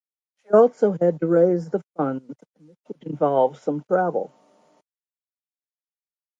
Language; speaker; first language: English; native; English